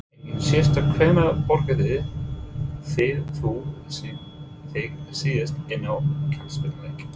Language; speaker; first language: Icelandic; non-native, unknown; English